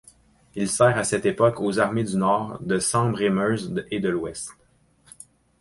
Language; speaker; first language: French; native; French